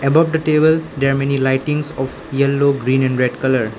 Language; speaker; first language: English; non-native, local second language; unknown